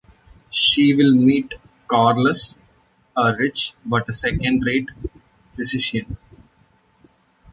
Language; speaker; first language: English; non-native, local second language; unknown